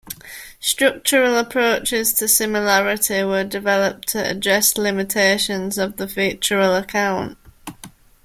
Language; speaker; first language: English; native; English